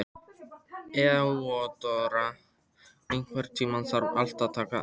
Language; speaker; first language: Icelandic; non-native, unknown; Polish